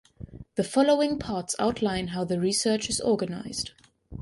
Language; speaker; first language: English; non-native, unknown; German